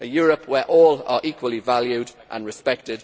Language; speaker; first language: English; native; English